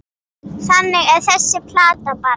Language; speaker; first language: Icelandic; native; Icelandic